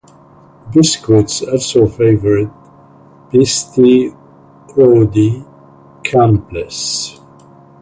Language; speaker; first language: English; non-native, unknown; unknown